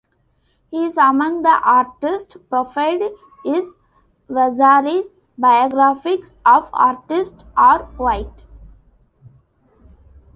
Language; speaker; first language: English; non-native, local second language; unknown